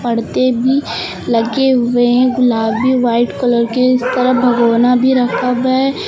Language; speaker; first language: Hindi; native; Hindi